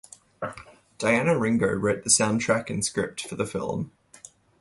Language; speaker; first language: English; native; English